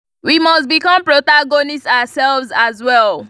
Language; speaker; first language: English; non-native, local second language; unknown